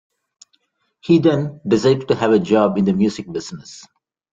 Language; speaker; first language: English; non-native, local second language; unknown